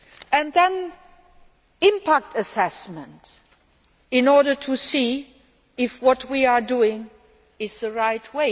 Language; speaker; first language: English; non-native, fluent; Luxembourgish